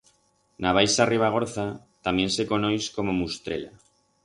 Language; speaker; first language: Aragonese; non-native, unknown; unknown